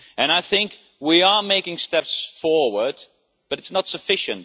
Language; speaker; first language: English; non-native, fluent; Dutch